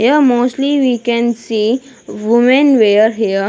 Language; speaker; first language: English; non-native, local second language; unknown